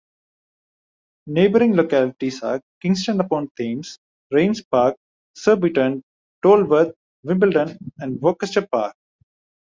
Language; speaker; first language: English; non-native, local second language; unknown